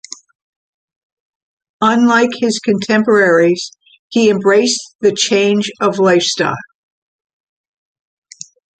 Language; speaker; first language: English; native; English